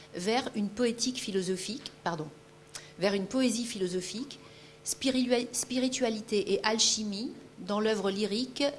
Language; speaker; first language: French; early bilingual, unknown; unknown